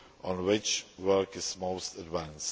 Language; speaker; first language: English; non-native, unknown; Czech